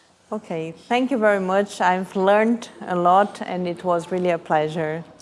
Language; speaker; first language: English; non-native, fluent; Portuguese